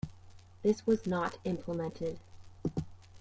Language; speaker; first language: English; native; English